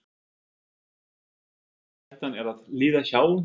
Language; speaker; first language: Icelandic; non-native, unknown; German